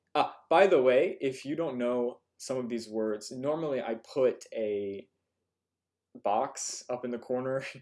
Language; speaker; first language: English; native; English